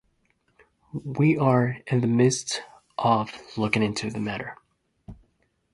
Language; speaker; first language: English; non-native, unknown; Japanese